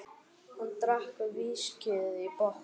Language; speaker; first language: Icelandic; native; Icelandic